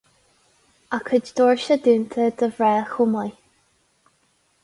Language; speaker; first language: Irish; non-native, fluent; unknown